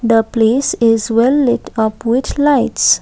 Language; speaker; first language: English; non-native, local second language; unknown